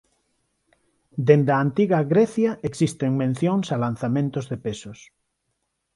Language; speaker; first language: Galician; non-native, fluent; Spanish